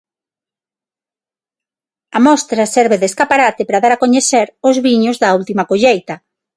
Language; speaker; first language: Galician; non-native, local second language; Spanish